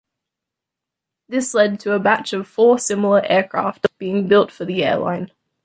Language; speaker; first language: English; native; English